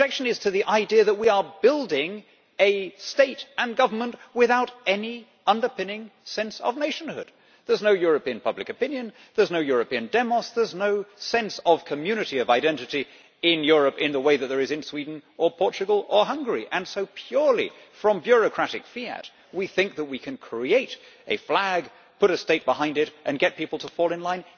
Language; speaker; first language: English; native; English